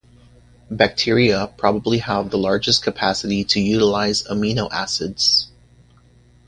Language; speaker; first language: English; native; English